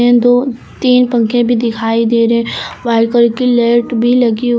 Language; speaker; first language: Hindi; native; Hindi